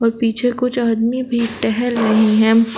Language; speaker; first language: Hindi; native; Hindi